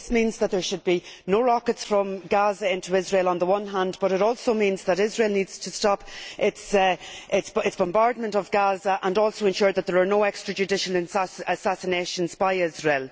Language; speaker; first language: English; native; English